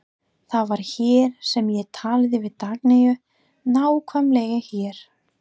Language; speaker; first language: Icelandic; non-native, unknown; English